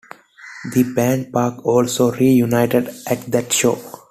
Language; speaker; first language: English; non-native, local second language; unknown